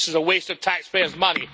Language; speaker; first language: English; native; English